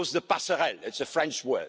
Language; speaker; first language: English; non-native, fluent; German